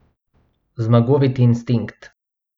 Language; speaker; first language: Slovenian; non-native, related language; Bosnian